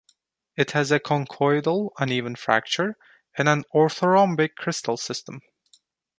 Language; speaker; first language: English; non-native, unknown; Turkish